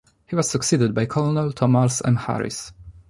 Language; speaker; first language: English; non-native, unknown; Polish